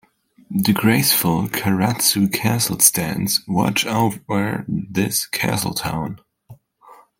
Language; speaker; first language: English; non-native, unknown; German